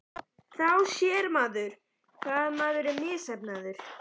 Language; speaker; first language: Icelandic; native; Icelandic